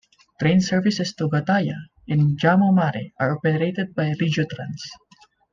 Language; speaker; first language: English; non-native, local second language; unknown